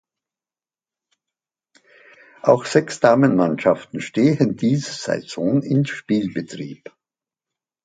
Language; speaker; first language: German; native; German